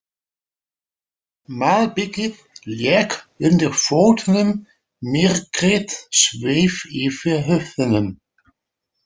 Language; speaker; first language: Icelandic; non-native, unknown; Dutch